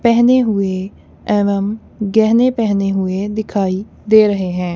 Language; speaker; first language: Hindi; non-native, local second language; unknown